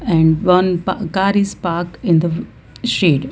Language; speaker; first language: English; non-native, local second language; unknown